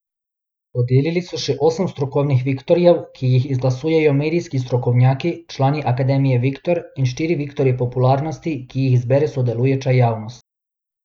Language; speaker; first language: Slovenian; non-native, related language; Bosnian